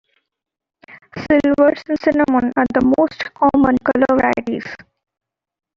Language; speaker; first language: English; non-native, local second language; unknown